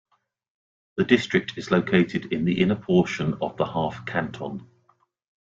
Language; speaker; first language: English; native; English